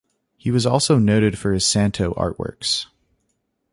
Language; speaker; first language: English; native; English